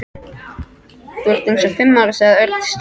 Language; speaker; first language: Icelandic; non-native, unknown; French